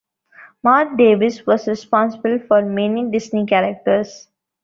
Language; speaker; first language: English; non-native, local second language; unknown